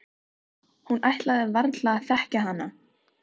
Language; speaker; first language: Icelandic; non-native, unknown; Filipino